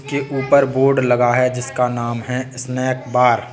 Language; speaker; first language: Hindi; native; Hindi